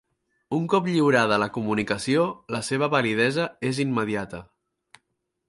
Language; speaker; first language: Catalan; native; Catalan